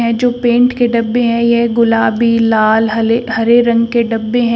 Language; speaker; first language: Hindi; native; Hindi